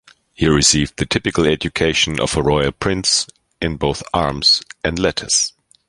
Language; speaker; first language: English; non-native, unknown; German